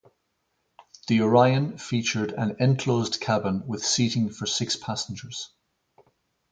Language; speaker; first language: English; native; English